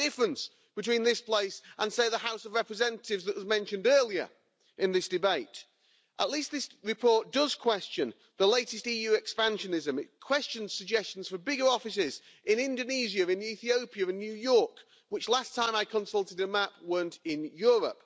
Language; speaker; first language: English; native; English